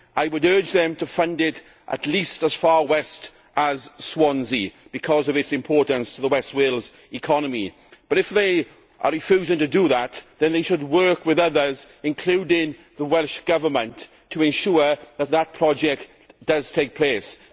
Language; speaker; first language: English; native; English